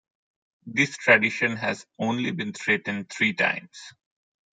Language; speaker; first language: English; non-native, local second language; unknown